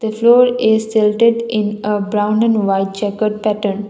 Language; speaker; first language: English; non-native, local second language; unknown